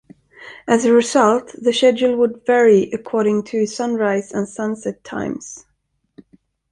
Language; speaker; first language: English; non-native, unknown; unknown